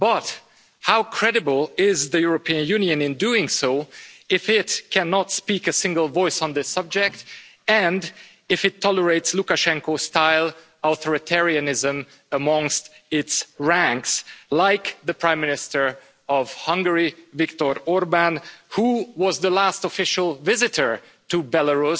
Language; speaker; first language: English; non-native, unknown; Hungarian